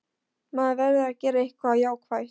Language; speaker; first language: Icelandic; non-native, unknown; Polish